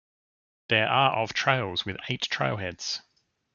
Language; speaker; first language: English; native; English